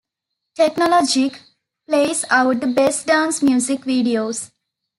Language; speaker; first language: English; non-native, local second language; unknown